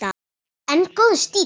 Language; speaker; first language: Icelandic; native; Icelandic